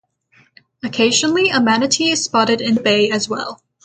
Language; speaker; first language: English; native; English